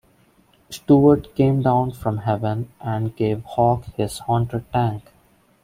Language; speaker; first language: English; non-native, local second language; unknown